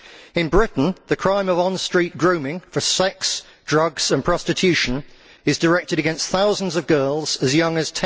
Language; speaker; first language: English; native; English